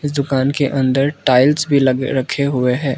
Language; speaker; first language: Hindi; non-native, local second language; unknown